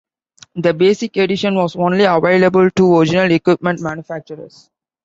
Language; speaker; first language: English; non-native, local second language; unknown